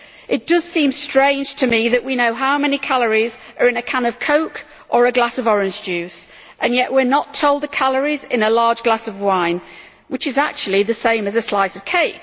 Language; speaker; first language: English; native; English